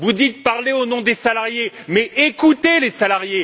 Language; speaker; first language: French; native; French